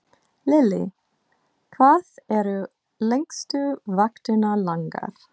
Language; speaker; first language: Icelandic; non-native, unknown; English